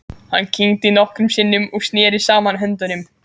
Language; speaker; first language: Icelandic; native; Icelandic